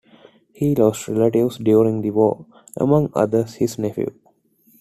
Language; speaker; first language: English; non-native, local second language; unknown